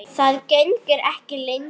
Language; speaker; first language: Icelandic; non-native, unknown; Arabic